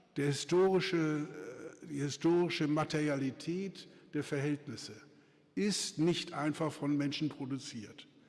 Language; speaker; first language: German; native; German